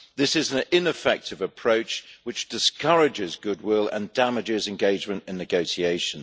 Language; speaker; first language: English; native; English